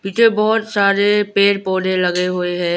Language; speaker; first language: Hindi; non-native, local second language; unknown